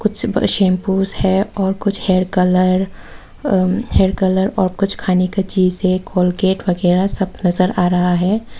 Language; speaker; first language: Hindi; non-native, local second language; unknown